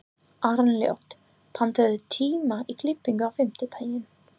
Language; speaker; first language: Icelandic; non-native, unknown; English